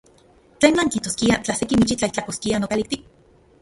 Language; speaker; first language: Central Puebla Nahuatl; non-native, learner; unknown